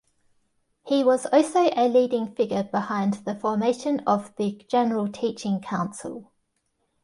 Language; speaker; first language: English; native; English